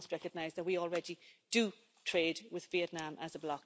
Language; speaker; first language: English; native; English